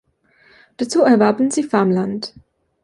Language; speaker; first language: German; non-native, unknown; Belarusian